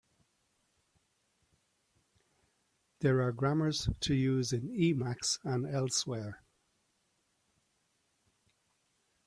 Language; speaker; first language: English; native; English